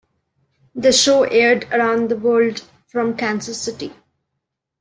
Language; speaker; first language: English; non-native, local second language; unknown